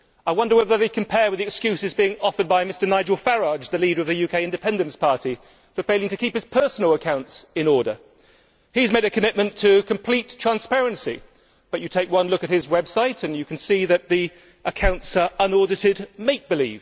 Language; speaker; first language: English; native; English